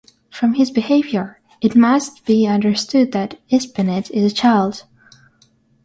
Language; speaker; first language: English; non-native, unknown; Russian